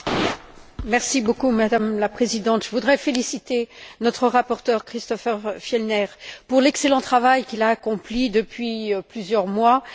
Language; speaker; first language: French; native; French